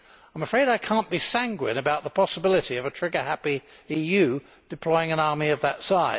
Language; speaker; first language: English; native; English